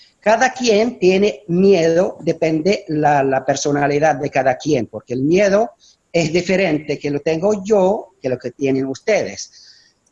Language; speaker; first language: Spanish; non-native, fluent; Arabic